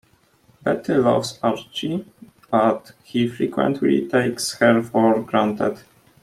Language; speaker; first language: English; non-native, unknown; Polish